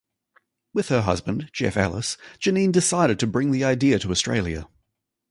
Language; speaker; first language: English; native; English